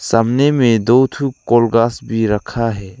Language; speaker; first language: Hindi; non-native, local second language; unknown